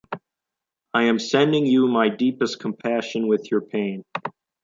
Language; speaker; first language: English; native; English